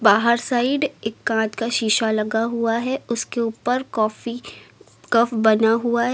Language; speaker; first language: Hindi; native; Hindi